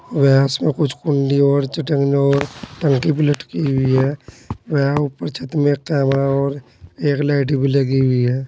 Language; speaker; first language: Hindi; native; Hindi